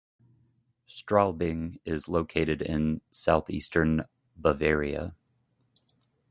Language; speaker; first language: English; native; English